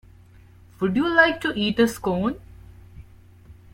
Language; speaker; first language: English; non-native, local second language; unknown